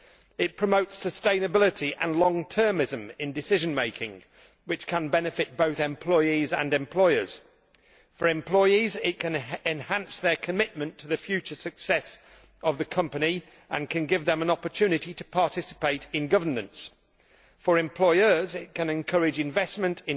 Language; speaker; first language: English; native; English